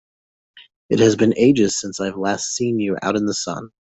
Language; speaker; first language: English; native; English